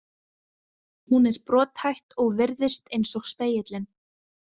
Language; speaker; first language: Icelandic; native; Icelandic